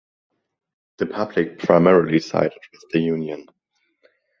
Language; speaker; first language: English; non-native, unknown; German